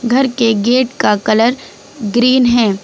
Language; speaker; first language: Hindi; native; Hindi